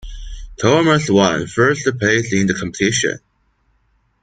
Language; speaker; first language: English; non-native, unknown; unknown